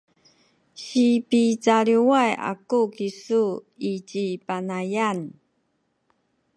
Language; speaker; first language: Sakizaya; non-native, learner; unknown